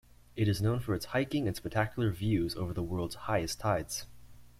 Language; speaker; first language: English; native; English